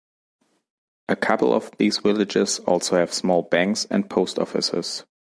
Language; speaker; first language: English; non-native, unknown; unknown